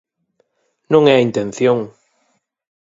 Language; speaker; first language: Galician; native; Galician